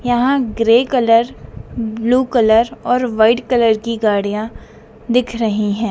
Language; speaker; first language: Hindi; native; Hindi